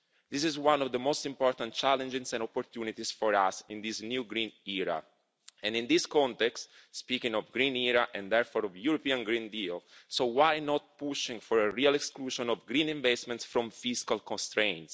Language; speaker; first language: English; non-native, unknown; Italian